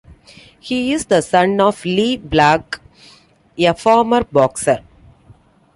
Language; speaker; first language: English; non-native, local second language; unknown